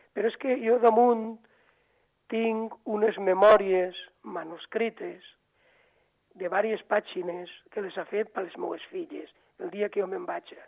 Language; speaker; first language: Catalan; native; Catalan